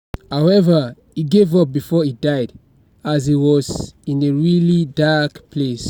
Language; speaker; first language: English; non-native, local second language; Yoruba